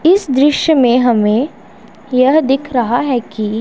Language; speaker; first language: Hindi; non-native, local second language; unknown